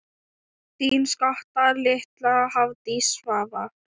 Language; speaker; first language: Icelandic; non-native, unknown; Thai